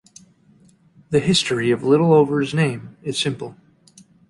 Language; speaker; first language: English; native; English